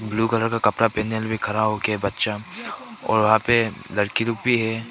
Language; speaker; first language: Hindi; non-native, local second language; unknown